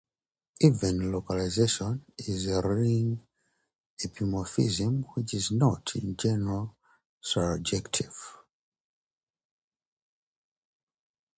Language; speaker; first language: English; non-native, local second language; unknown